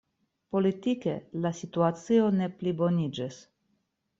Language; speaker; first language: Esperanto; non-native, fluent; Russian